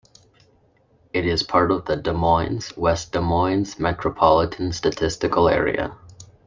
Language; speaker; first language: English; native; English